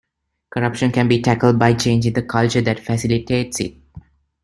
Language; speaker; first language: English; non-native, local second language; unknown